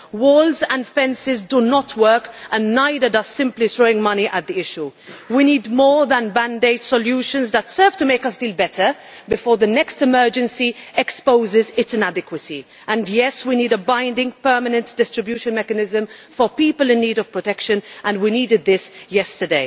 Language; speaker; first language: English; non-native, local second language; Maltese